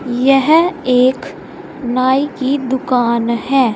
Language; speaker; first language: Hindi; native; Hindi